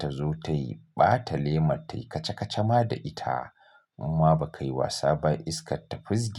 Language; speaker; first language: Hausa; native; Hausa